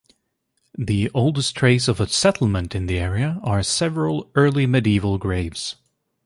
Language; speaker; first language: English; native; English